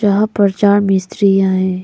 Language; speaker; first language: Hindi; non-native, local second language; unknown